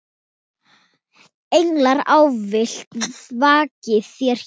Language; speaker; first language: Icelandic; non-native, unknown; Thai